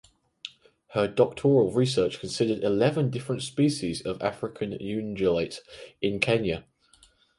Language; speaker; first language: English; native; English